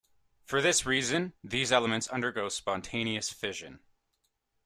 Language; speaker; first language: English; native; English